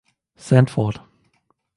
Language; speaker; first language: English; non-native, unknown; German